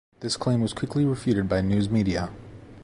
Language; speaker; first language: English; native; English